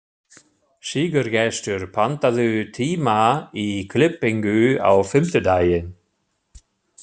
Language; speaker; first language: Icelandic; non-native, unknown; German